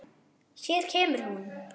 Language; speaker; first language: Icelandic; non-native, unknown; German